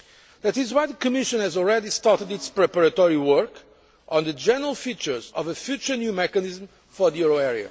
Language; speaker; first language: English; non-native, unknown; Portuguese